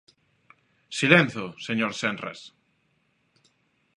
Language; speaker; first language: Galician; non-native, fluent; Spanish